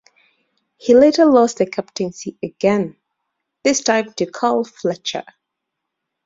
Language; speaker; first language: English; native; English